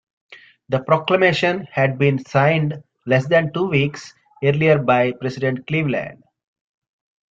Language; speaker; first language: English; native; English